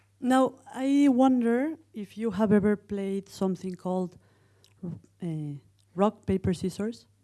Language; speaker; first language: English; non-native, fluent; Spanish